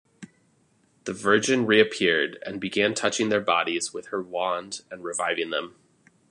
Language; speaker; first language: English; native; English